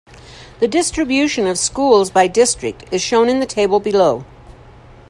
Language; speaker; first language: English; native; English